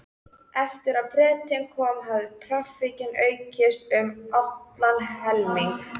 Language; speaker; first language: Icelandic; native; Icelandic